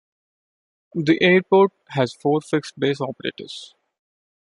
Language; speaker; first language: English; non-native, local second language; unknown